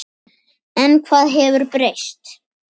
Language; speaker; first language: Icelandic; native; Icelandic